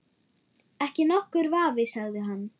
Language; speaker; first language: Icelandic; non-native, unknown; German